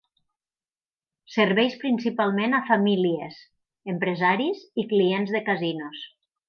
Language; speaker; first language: Catalan; native; Catalan